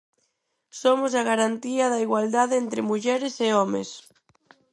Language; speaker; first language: Galician; non-native, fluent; Spanish